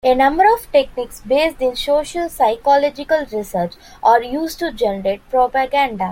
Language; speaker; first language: English; non-native, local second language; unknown